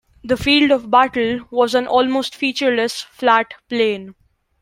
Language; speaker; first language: English; non-native, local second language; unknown